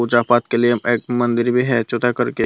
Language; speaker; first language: Hindi; non-native, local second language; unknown